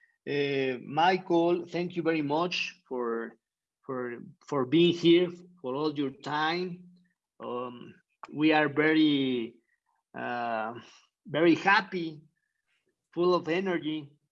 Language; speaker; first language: English; non-native, fluent; Spanish